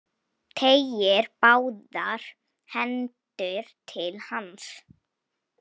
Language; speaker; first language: Icelandic; non-native, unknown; Polish